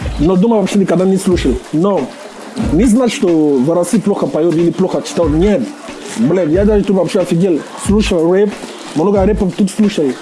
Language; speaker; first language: Russian; non-native, fluent; English